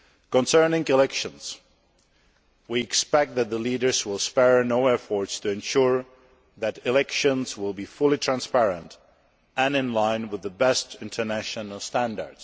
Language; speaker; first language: English; non-native, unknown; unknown